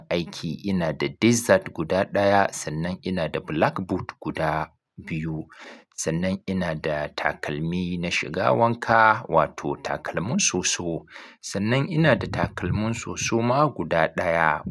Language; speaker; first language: Hausa; native; Hausa